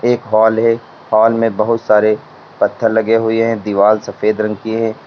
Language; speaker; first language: Hindi; native; Hindi